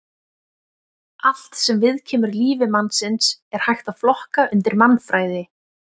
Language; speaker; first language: Icelandic; native; Icelandic